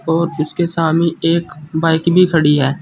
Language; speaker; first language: Hindi; native; Hindi